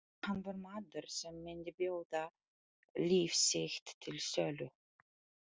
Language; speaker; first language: Icelandic; non-native, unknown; Polish